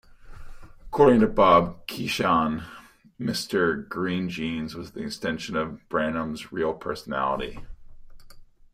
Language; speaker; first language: English; native; English